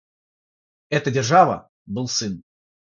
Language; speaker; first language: Russian; non-native, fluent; Georgian